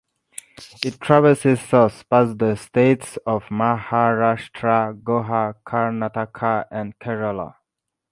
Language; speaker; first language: English; non-native, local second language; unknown